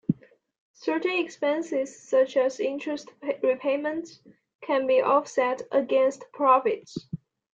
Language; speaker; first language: English; non-native, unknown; Chinese